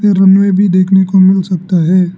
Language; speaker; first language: Hindi; non-native, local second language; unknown